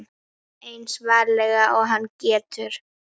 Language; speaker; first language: Icelandic; native; Icelandic